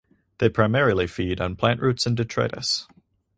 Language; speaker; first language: English; native; English